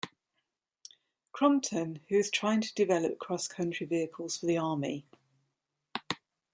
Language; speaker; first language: English; native; English